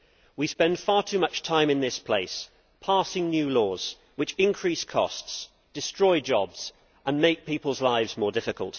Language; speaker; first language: English; native; English